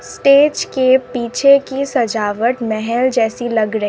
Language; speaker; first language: Hindi; non-native, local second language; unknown